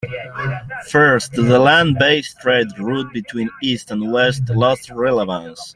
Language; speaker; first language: English; native; English